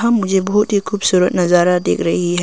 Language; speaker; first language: Hindi; early bilingual, other home language; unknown